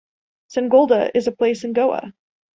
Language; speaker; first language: English; native; English